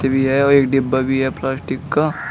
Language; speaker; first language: Hindi; native; Hindi